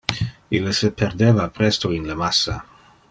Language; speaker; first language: Interlingua; non-native, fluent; Dutch